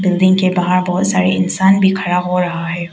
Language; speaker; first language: Hindi; non-native, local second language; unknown